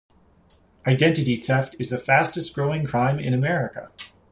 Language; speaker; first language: English; native; English